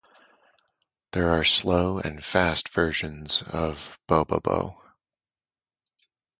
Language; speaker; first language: English; native; English